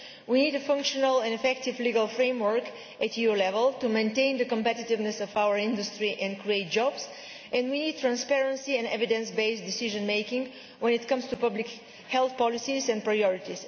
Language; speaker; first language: English; non-native, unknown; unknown